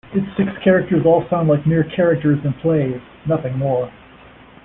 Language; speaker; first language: English; native; English